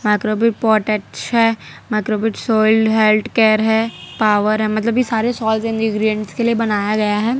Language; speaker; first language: Hindi; non-native, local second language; Gujarati